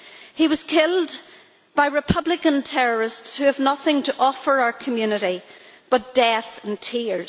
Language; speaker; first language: English; native; English